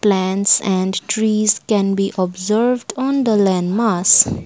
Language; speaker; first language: English; non-native, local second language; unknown